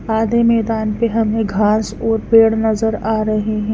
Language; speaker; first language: Hindi; non-native, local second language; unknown